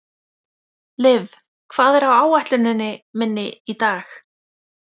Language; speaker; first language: Icelandic; native; Icelandic